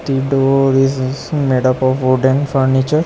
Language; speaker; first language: English; non-native, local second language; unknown